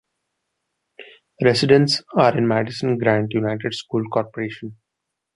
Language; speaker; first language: English; non-native, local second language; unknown